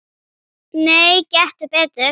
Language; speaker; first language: Icelandic; native; Icelandic